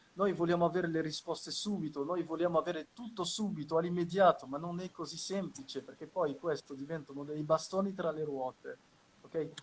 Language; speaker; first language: Italian; non-native, fluent; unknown